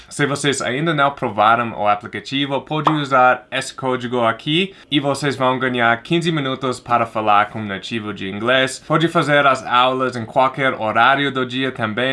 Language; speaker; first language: Portuguese; non-native, fluent; English